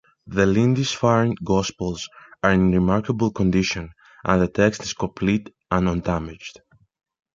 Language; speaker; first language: English; non-native, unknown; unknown